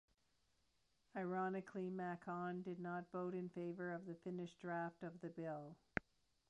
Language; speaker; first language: English; native; English